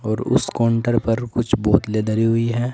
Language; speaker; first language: Hindi; native; Hindi